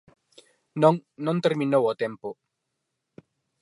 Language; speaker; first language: Galician; non-native, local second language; Spanish